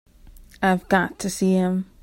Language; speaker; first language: English; native; English